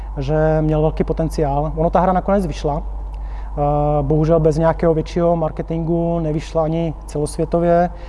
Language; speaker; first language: Czech; non-native, related language; Slovak